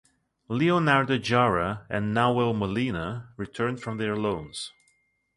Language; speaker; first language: English; non-native, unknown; Russian